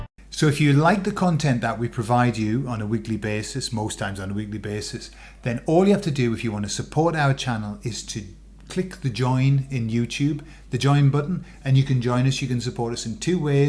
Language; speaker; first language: English; native; English